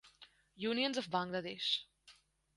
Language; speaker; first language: English; non-native, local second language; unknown